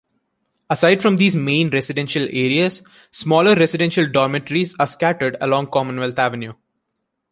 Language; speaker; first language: English; non-native, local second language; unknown